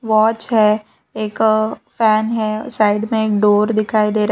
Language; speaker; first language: Hindi; non-native, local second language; Gujarati